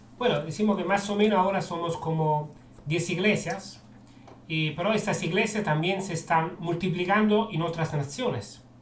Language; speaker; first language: Spanish; non-native, fluent; Italian